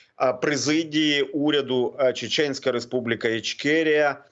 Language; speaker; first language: Ukrainian; non-native, local second language; Russian